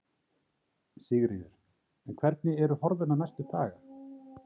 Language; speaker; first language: Icelandic; native; Icelandic